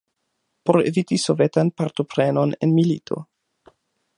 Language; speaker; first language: Esperanto; non-native, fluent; German